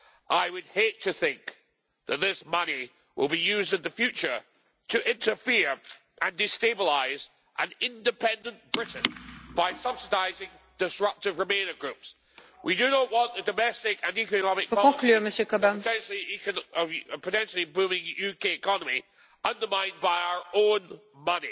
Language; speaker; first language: English; native; English